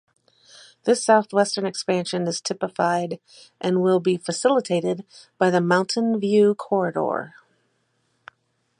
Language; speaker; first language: English; native; English